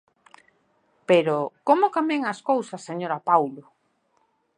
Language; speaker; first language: Galician; native; Galician